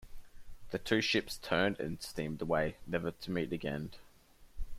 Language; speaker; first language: English; native; English